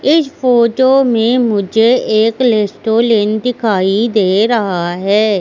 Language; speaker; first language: Hindi; native; Hindi